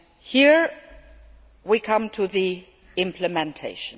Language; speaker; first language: English; non-native, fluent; Luxembourgish